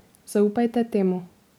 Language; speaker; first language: Slovenian; native; Slovenian